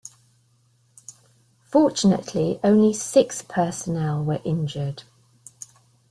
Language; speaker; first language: English; native; English